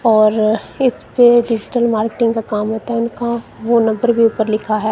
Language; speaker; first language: Hindi; non-native, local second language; Punjabi